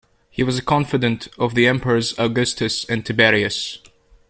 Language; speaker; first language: English; native; English